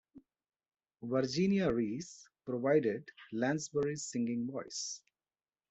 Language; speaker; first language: English; non-native, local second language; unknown